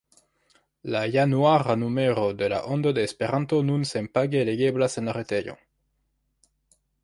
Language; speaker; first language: Esperanto; non-native, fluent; French